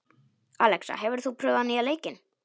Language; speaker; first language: Icelandic; non-native, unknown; Polish